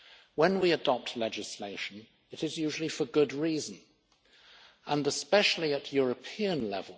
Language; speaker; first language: English; native; English